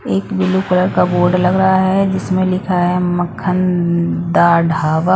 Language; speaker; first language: Hindi; non-native, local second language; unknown